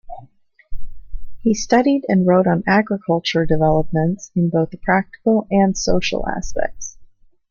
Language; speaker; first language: English; native; English